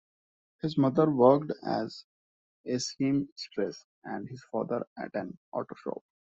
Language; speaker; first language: English; non-native, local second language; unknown